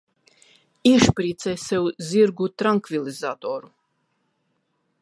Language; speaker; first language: Latvian; non-native, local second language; Russian